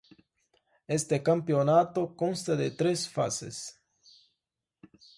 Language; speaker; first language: Spanish; non-native, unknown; Portuguese